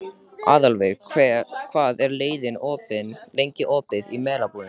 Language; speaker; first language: Icelandic; native; Icelandic